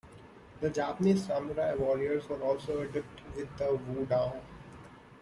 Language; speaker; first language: English; non-native, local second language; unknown